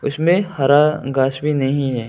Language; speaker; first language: Hindi; non-native, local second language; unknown